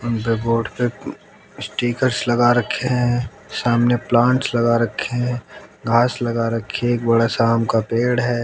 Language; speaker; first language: Hindi; native; Hindi